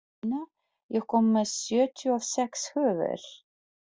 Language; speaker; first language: Icelandic; non-native, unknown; Polish